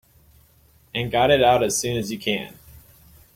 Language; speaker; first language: English; native; English